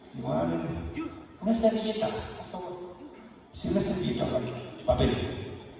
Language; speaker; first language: Spanish; native; Spanish